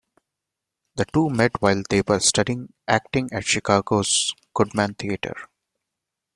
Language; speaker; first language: English; non-native, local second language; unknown